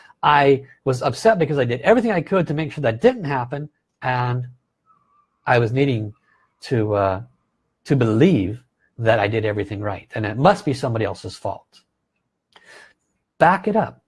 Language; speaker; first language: English; native; English